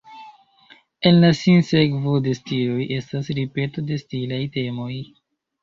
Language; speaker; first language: Esperanto; non-native, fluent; Chinese